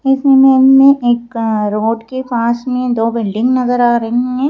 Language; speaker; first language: Hindi; native; Hindi